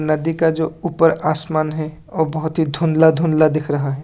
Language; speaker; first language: Hindi; non-native, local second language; Assamese